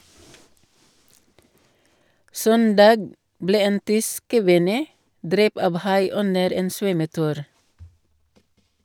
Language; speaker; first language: Norwegian; non-native, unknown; Cebuano